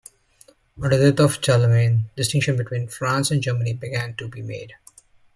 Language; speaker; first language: English; native; English